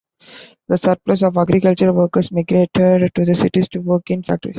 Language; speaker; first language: English; non-native, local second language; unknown